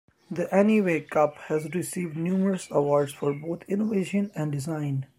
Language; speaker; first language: English; non-native, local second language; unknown